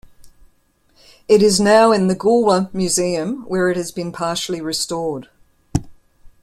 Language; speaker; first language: English; native; English